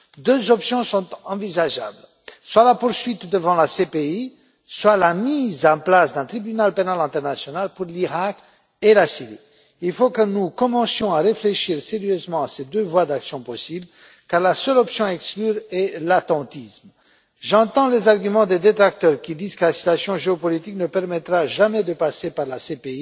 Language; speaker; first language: French; non-native, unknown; Romanian